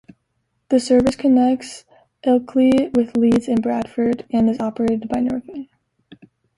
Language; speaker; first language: English; native; English